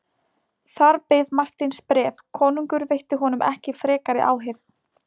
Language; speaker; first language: Icelandic; non-native, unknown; Polish